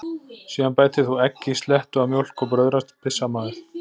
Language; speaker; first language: Icelandic; native; Icelandic